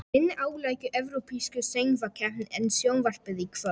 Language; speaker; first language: Icelandic; non-native, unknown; Polish